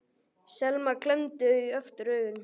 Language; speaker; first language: Icelandic; native; Icelandic